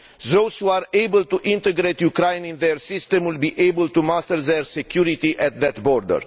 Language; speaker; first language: English; non-native, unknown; Romanian